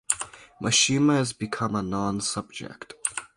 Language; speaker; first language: English; native; English